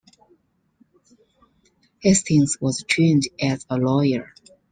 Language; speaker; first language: English; non-native, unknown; Chinese